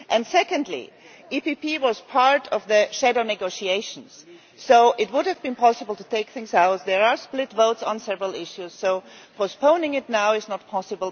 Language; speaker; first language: English; non-native, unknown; German